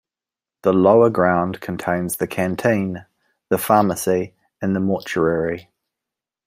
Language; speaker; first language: English; native; English